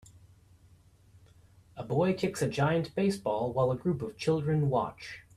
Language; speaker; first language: English; native; English